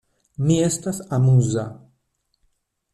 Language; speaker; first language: Esperanto; non-native, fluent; Spanish